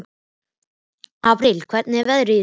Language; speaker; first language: Icelandic; native; Icelandic